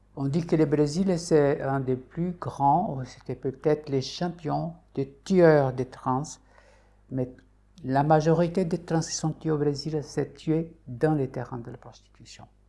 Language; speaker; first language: French; non-native, fluent; Portuguese